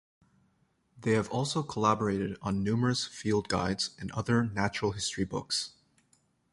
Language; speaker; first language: English; native; English